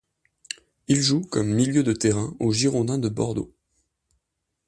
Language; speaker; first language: French; native; French